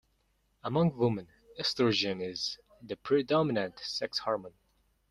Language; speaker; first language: English; non-native, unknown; Mongolian